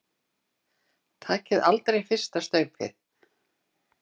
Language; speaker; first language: Icelandic; native; Icelandic